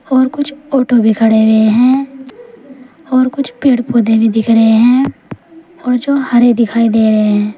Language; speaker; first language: Hindi; native; Hindi